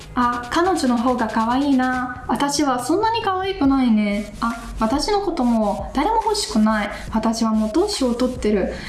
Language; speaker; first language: Japanese; non-native, fluent; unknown